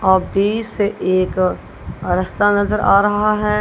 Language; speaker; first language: Hindi; non-native, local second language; Punjabi